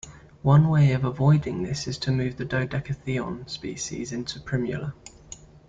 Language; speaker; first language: English; native; English